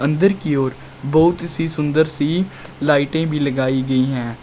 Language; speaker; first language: Hindi; native; Hindi